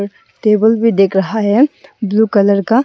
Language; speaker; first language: Hindi; non-native, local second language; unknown